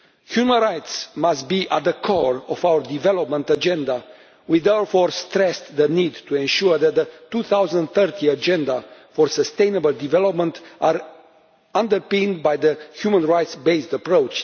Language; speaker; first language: English; non-native, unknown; Romanian